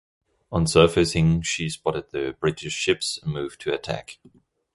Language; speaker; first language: English; non-native, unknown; German